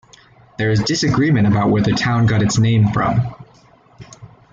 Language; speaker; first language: English; native; English